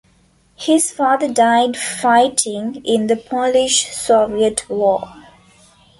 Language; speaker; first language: English; non-native, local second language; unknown